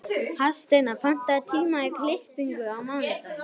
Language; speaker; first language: Icelandic; native; Icelandic